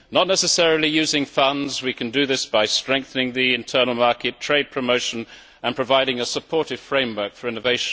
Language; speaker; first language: English; native; English